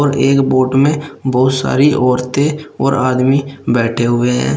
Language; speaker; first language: Hindi; native; Hindi